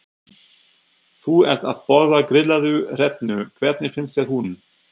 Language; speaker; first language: Icelandic; non-native, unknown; German